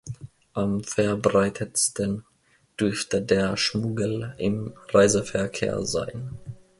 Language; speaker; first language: German; non-native, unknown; Finnish